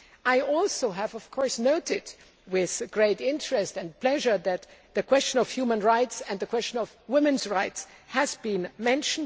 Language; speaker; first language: English; non-native, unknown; German